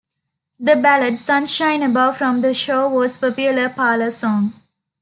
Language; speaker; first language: English; non-native, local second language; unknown